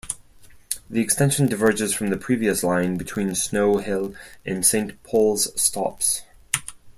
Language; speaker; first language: English; non-native, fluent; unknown